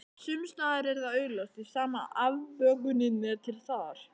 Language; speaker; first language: Icelandic; native; Icelandic